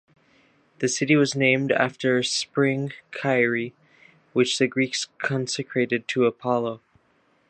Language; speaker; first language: English; native; English